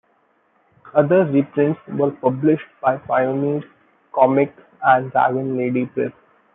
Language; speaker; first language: English; non-native, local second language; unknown